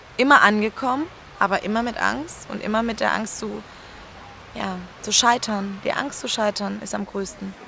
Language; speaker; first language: German; early bilingual, other home language; Spanish